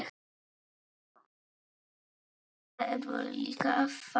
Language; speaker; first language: Icelandic; non-native, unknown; Polish